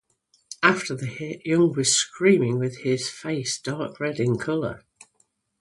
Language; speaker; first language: English; native; English